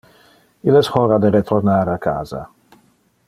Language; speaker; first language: Interlingua; non-native, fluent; Dutch